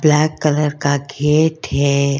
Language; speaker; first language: Hindi; non-native, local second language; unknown